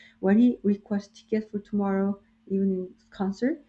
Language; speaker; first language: English; non-native, fluent; Korean